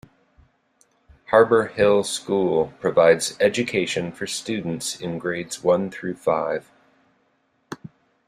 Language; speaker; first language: English; native; English